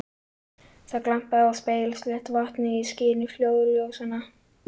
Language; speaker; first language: Icelandic; native; Icelandic